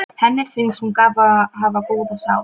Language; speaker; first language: Icelandic; non-native, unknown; Polish